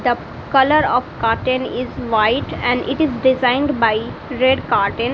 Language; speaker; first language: English; non-native, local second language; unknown